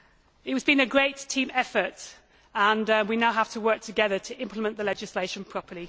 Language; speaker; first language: English; native; English